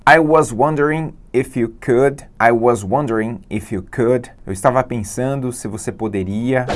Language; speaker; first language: English; non-native, fluent; Portuguese